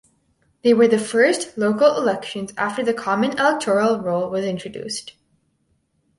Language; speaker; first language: English; native; English